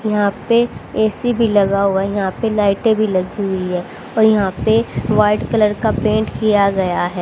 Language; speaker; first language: Hindi; native; Hindi